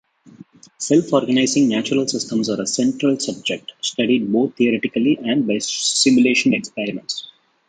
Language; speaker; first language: English; non-native, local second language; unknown